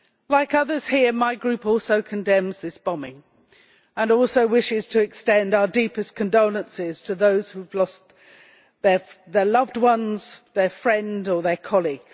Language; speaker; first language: English; native; English